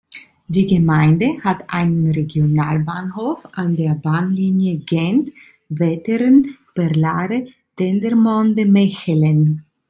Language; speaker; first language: German; non-native, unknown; Italian